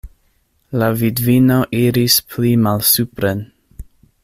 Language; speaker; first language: Esperanto; non-native, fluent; English